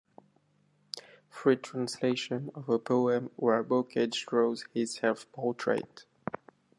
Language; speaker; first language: English; non-native, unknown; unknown